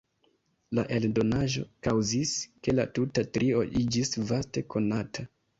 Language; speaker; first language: Esperanto; non-native, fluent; Kinyarwanda